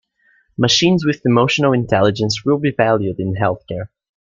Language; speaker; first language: English; native; English